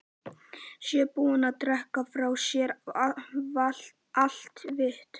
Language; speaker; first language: Icelandic; native; Icelandic